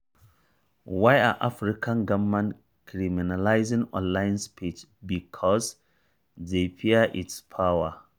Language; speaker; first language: English; non-native, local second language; Hausa